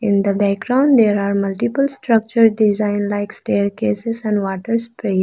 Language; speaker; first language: English; non-native, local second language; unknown